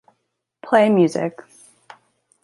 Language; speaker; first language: English; native; English